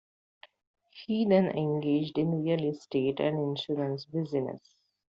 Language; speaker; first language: English; non-native, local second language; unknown